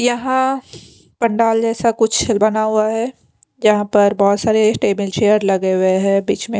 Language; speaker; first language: Hindi; non-native, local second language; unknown